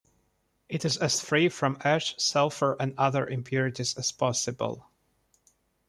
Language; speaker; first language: English; non-native, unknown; Russian